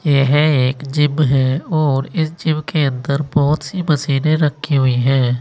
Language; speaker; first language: Hindi; native; Hindi